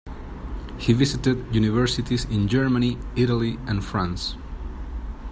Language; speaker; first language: English; non-native, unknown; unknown